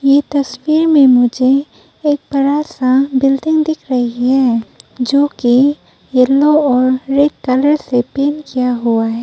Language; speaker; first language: Hindi; non-native, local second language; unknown